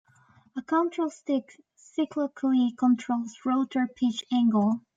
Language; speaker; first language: English; native; English